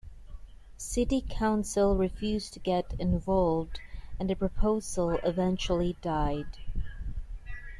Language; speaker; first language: English; non-native, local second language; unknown